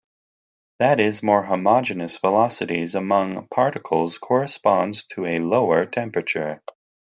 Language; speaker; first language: English; native; English